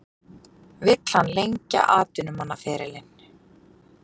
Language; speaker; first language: Icelandic; native; Icelandic